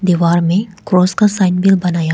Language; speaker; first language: Hindi; non-native, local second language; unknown